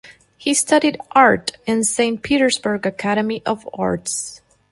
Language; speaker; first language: English; non-native, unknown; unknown